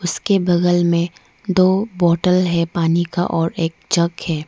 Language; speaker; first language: Hindi; non-native, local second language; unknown